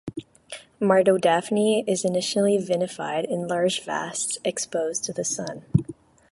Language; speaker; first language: English; non-native, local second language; French